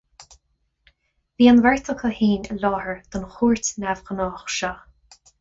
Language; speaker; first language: Irish; non-native, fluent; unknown